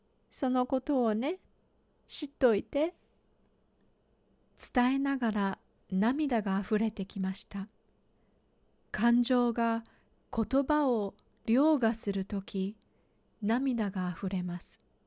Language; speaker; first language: Japanese; native; Japanese